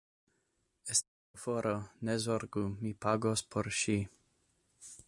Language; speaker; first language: Esperanto; non-native, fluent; English